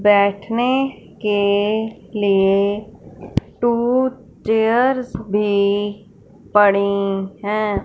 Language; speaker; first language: Hindi; non-native, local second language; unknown